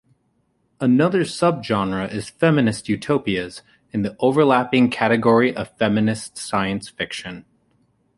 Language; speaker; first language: English; native; English